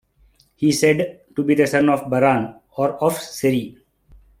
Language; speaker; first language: English; non-native, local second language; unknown